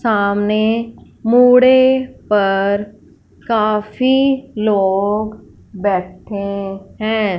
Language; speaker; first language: Hindi; non-native, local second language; Punjabi